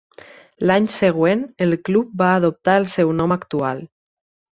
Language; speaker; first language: Catalan; native; Catalan